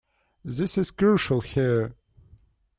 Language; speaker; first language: English; non-native, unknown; Russian